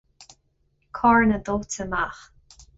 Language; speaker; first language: Irish; non-native, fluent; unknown